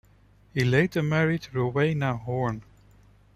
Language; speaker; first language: English; non-native, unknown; Dutch